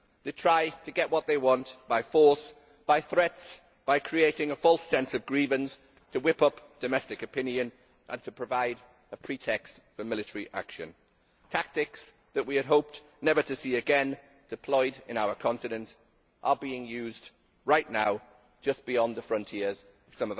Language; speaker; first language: English; native; English